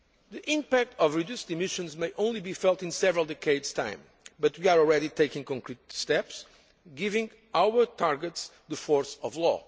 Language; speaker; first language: English; non-native, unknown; Portuguese